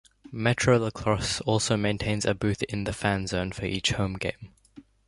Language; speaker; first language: English; native; English